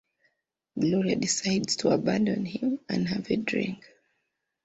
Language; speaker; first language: English; non-native, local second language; Ganda